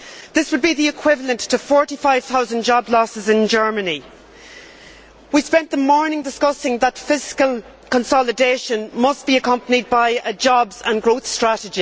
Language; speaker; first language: English; native; English